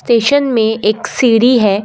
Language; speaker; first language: Hindi; non-native, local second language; Assamese